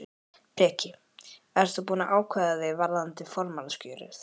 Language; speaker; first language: Icelandic; native; Icelandic